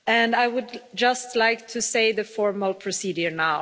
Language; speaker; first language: English; non-native, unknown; Swedish